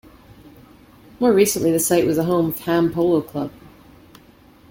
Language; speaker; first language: English; native; English